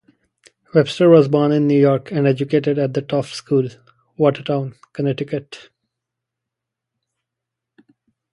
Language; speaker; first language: English; non-native, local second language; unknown